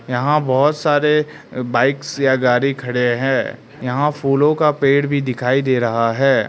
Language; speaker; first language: Hindi; non-native, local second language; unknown